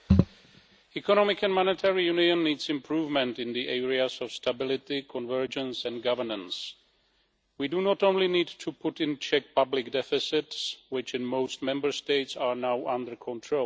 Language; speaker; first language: English; non-native, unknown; Czech